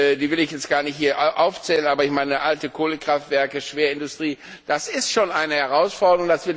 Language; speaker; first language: German; non-native, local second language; Luxembourgish